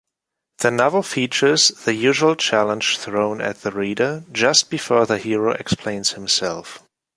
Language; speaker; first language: English; non-native, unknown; German